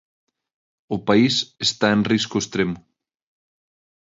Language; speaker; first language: Galician; non-native, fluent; Spanish